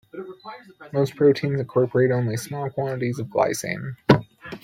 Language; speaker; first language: English; native; English